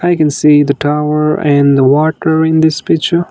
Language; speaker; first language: English; non-native, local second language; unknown